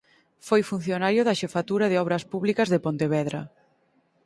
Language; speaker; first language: Galician; native; Galician